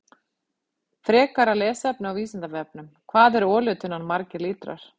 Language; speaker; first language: Icelandic; native; Icelandic